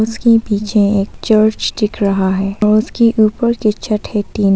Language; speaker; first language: Hindi; non-native, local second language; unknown